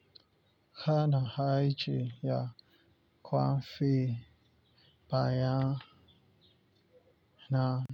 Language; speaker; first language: Hausa; non-native, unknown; Yoruba